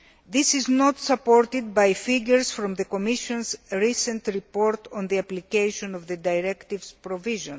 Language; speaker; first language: English; non-native, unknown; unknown